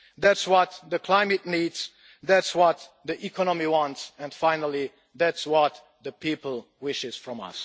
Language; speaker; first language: English; non-native, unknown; Hungarian